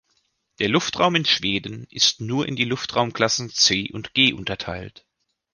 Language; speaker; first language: German; native; German